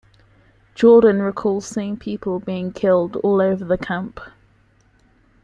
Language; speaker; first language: English; native; English